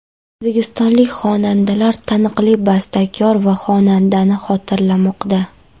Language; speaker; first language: Uzbek; non-native, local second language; Kara-Kalpak